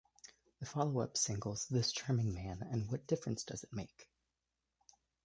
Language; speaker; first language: English; native; English